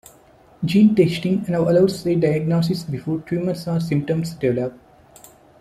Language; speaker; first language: English; non-native, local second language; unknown